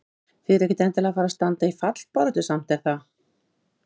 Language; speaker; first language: Icelandic; native; Icelandic